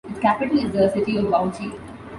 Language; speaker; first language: English; non-native, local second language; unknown